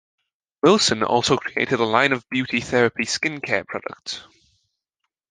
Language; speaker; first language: English; non-native, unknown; Estonian